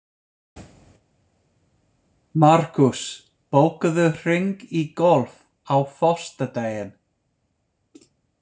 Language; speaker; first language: Icelandic; non-native, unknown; English